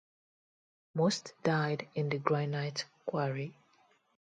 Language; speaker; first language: English; non-native, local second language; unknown